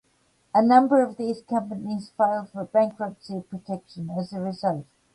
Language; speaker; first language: English; native; English